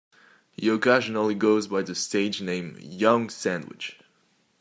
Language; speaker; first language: English; non-native, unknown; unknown